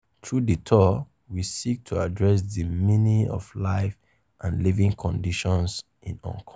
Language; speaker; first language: English; non-native, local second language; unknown